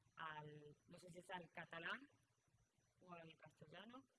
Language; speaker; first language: Spanish; native; Spanish